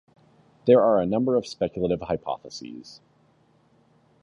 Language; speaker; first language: English; native; English